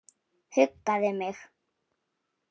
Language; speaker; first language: Icelandic; non-native, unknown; Polish